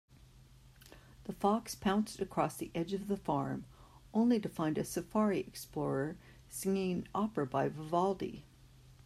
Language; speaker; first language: English; native; English